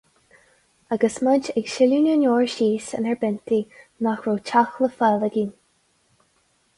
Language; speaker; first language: Irish; non-native, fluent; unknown